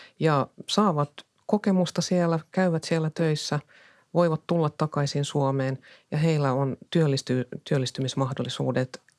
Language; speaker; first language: Finnish; non-native, local second language; Swedish